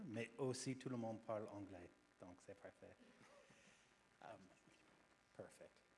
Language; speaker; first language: French; non-native, learner; English